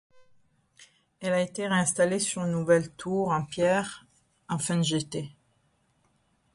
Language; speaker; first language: French; non-native, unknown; Italian